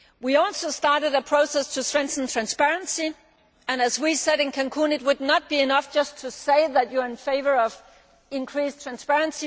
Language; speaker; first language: English; non-native, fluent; Danish